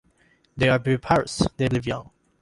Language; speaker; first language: English; non-native, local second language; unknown